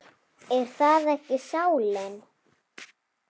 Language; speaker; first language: Icelandic; native; Icelandic